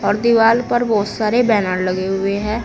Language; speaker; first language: Hindi; native; Hindi